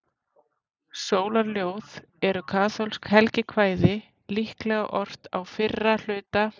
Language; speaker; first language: Icelandic; native; Icelandic